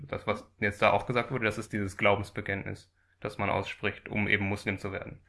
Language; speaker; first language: German; native; German